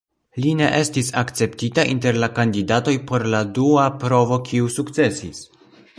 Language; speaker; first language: Esperanto; non-native, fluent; Polish